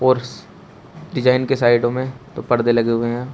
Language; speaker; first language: Hindi; native; Hindi